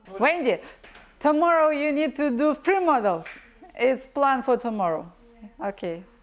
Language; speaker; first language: English; non-native, learner; Russian